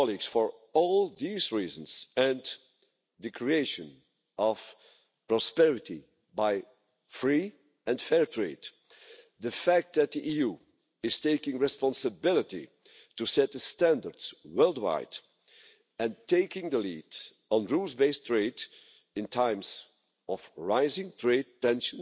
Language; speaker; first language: English; non-native, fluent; Dutch